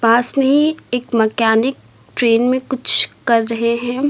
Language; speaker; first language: Hindi; native; Hindi